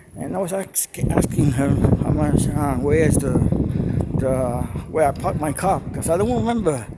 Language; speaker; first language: English; non-native, local second language; Spanish